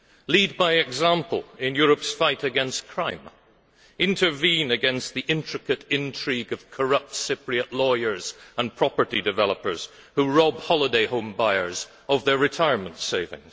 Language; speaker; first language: English; native; English